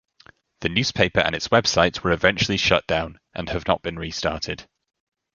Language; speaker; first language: English; native; English